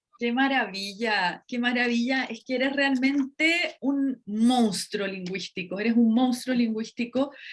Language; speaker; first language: Spanish; native; Spanish